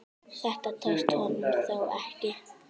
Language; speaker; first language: Icelandic; native; Icelandic